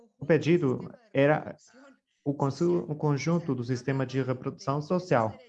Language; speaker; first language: Portuguese; non-native, fluent; Spanish